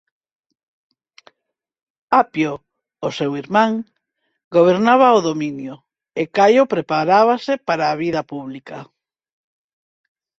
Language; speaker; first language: Galician; non-native, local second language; Spanish